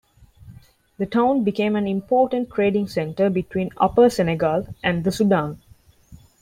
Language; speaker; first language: English; non-native, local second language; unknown